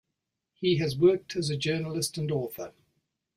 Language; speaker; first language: English; native; English